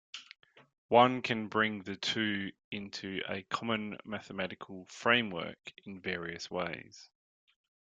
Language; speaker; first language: English; native; English